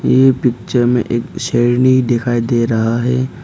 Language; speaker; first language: Hindi; non-native, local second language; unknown